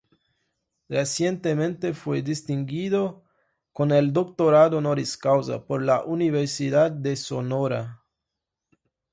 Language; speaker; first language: Spanish; non-native, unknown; Portuguese